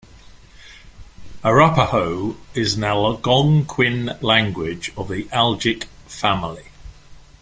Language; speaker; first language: English; native; English